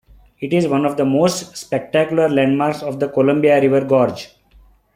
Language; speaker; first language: English; non-native, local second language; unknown